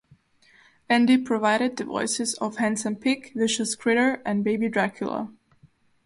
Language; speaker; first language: English; non-native, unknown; Slovak